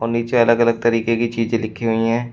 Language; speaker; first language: Hindi; native; Hindi